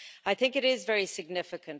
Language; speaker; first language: English; native; English